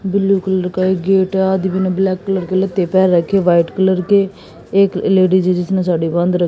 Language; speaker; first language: Hindi; native; Hindi